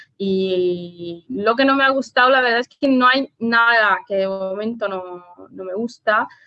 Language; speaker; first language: Spanish; non-native, related language; Italian